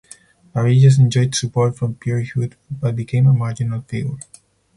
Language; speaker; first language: English; non-native, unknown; Spanish